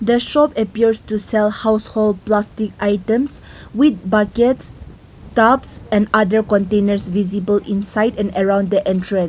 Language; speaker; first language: English; non-native, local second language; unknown